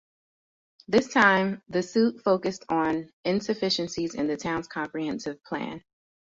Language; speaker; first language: English; native; English